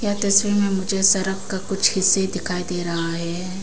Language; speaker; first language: Hindi; non-native, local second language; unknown